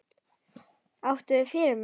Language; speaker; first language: Icelandic; non-native, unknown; German